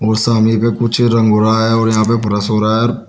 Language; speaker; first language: Hindi; native; Hindi